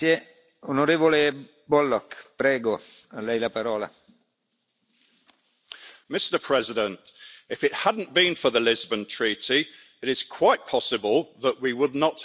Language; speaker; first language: English; native; English